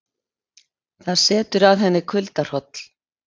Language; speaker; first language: Icelandic; native; Icelandic